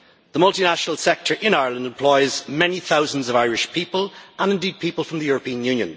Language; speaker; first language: English; native; English